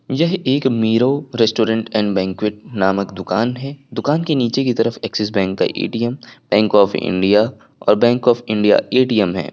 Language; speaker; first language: Hindi; native; Hindi